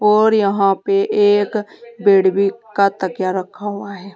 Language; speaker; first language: Hindi; native; Hindi